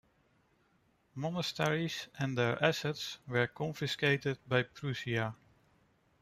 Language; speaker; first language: English; non-native, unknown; Dutch